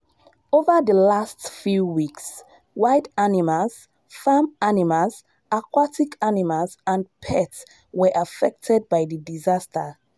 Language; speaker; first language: English; non-native, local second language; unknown